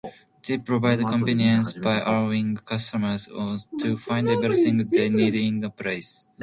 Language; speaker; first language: English; non-native, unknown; Japanese